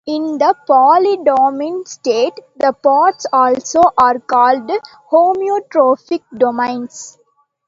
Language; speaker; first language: English; non-native, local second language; Tamil